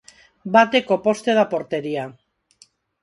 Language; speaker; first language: Galician; non-native, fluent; Spanish